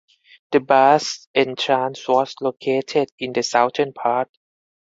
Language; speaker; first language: English; non-native, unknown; Thai